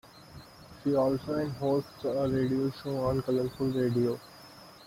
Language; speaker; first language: English; non-native, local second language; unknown